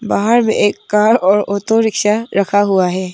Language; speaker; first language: Hindi; non-native, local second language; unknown